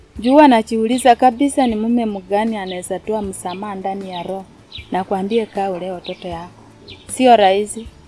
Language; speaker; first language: Swahili; non-native, local second language; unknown